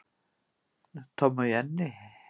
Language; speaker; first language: Icelandic; native; Icelandic